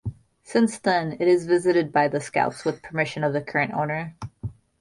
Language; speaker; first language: English; native; English